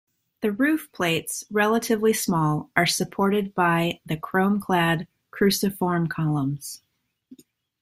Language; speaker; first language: English; native; English